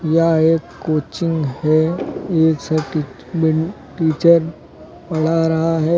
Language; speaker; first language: Hindi; native; Hindi